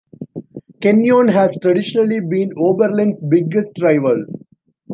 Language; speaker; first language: English; non-native, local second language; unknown